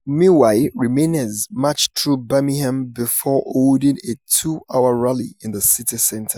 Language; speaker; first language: English; non-native, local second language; Yoruba